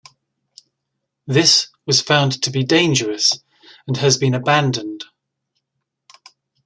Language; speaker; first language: English; native; English